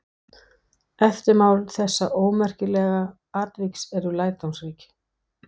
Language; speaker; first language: Icelandic; non-native, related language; Danish